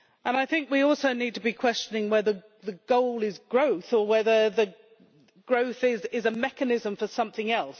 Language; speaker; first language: English; native; English